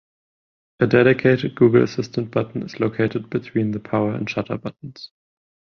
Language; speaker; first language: English; non-native, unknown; German